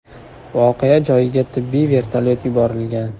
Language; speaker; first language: Uzbek; native; Uzbek